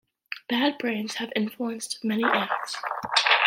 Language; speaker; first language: English; native; English